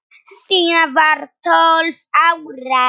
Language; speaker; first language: Icelandic; non-native, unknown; Polish